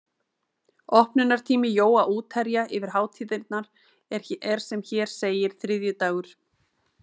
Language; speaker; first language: Icelandic; native; Icelandic